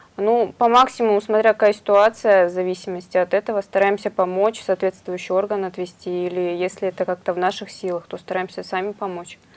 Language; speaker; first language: Russian; native; Russian